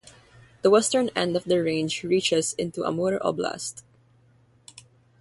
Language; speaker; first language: English; non-native, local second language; Filipino